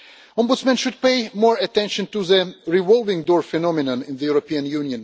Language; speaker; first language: English; non-native, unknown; Russian